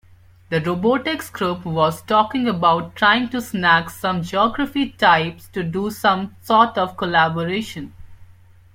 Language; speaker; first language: English; non-native, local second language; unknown